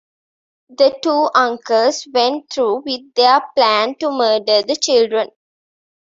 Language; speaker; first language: English; non-native, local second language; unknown